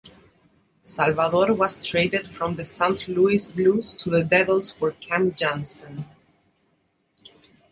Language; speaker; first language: English; native; English